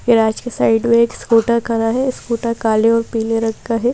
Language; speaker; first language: Hindi; native; Hindi